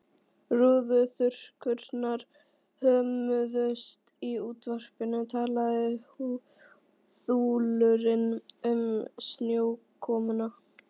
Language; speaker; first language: Icelandic; native; Icelandic